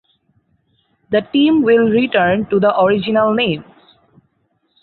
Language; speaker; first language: English; non-native, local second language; Bangla